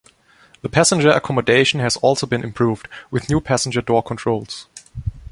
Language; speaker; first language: English; non-native, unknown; German